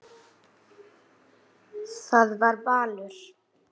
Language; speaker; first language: Icelandic; native; Icelandic